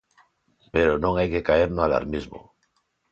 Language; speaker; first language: Galician; non-native, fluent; Spanish